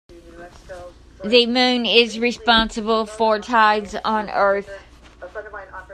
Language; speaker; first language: English; native; English